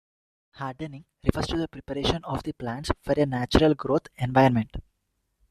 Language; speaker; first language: English; non-native, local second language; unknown